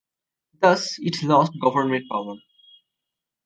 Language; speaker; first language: English; non-native, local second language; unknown